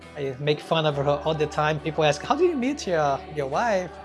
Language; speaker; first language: English; non-native, fluent; Portuguese